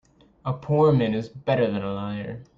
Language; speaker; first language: English; native; English